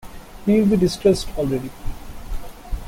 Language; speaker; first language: English; non-native, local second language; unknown